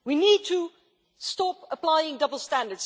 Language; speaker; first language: English; non-native, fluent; Dutch